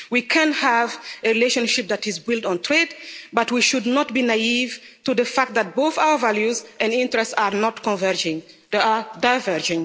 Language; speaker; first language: English; non-native, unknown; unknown